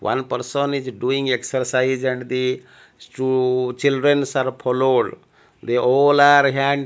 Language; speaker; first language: English; non-native, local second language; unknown